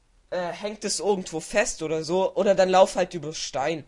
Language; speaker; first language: German; native; German